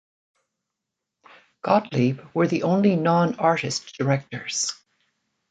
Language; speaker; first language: English; native; English